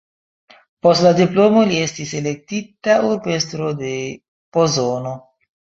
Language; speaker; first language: Esperanto; non-native, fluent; Chinese